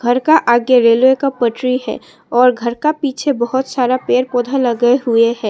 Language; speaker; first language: Hindi; non-native, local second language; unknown